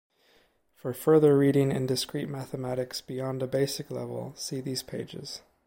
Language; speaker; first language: English; native; English